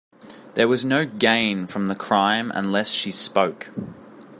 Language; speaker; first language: English; native; English